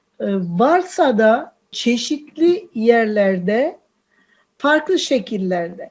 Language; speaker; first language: Turkish; non-native, local second language; Armenian